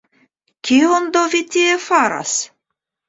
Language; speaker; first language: Esperanto; non-native, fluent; Russian